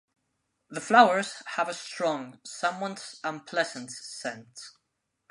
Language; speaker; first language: English; non-native, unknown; Spanish